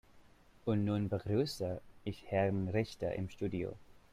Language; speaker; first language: German; non-native, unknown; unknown